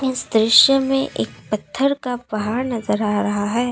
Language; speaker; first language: Hindi; non-native, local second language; Assamese